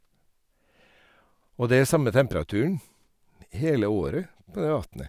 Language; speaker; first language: Norwegian; native; Norwegian